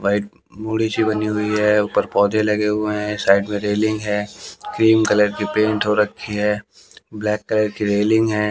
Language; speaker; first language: Hindi; native; Hindi